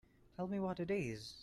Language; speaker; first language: English; non-native, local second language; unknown